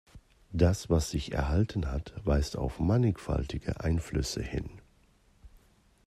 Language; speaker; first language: German; native; German